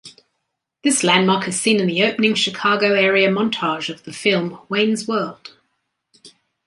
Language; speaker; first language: English; native; English